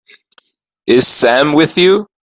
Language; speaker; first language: English; native; English